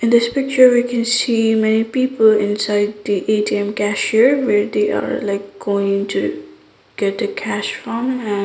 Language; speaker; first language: English; non-native, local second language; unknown